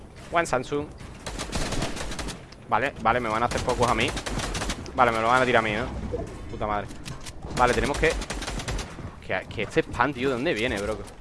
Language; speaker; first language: Spanish; native; Spanish